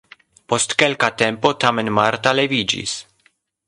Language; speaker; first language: Esperanto; non-native, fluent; Polish